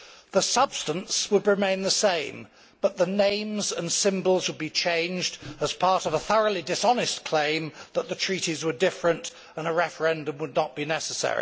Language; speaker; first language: English; native; English